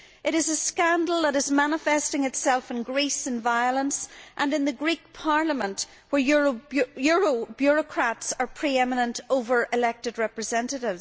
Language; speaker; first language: English; native; English